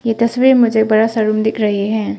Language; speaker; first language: Hindi; non-native, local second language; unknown